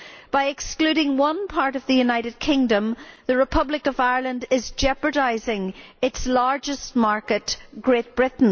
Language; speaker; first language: English; native; English